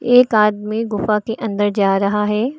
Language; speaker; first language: Hindi; native; Hindi